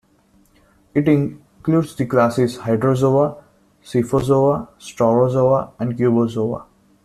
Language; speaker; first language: English; non-native, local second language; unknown